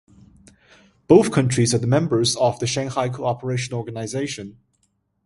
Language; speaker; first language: English; non-native, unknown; Chinese